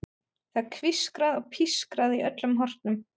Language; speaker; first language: Icelandic; non-native, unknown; German